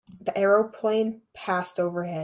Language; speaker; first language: English; native; English